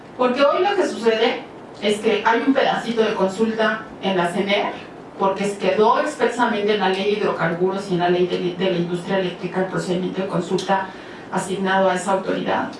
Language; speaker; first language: Spanish; native; Spanish